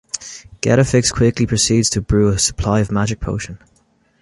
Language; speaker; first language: English; native; English